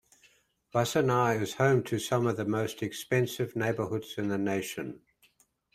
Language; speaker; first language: English; native; English